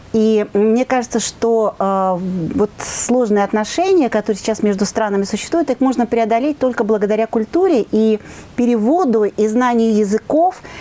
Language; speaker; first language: Russian; native; Russian